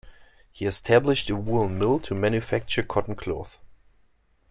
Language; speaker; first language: English; non-native, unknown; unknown